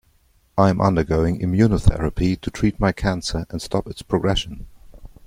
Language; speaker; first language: English; non-native, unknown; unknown